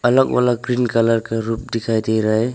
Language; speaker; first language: Hindi; non-native, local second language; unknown